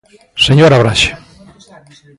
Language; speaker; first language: Galician; native; Galician